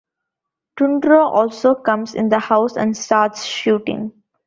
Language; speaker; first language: English; non-native, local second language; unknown